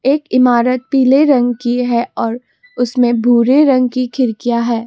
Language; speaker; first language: Hindi; non-native, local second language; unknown